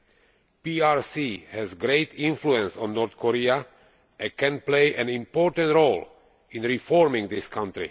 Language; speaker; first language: English; non-native, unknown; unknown